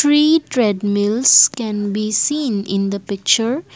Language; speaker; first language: English; non-native, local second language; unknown